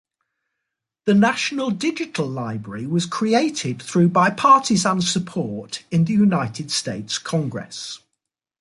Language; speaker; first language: English; native; English